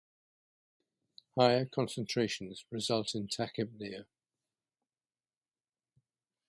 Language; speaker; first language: English; native; English